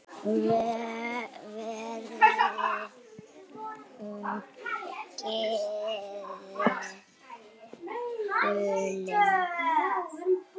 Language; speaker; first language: Icelandic; native; Icelandic